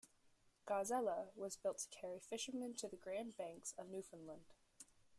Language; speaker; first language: English; native; English